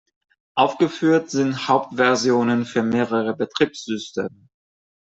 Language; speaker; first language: German; non-native, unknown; Catalan